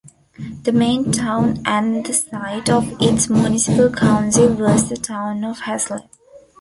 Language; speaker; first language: English; non-native, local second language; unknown